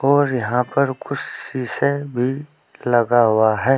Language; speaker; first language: Hindi; native; Hindi